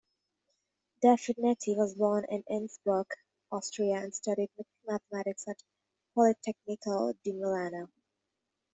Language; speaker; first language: English; native; English